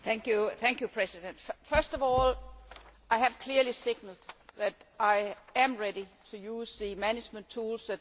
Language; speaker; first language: English; non-native, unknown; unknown